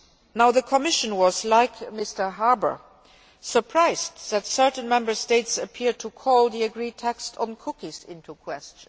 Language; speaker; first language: English; non-native, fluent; Luxembourgish